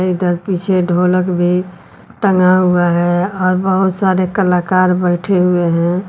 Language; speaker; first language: Hindi; native; Hindi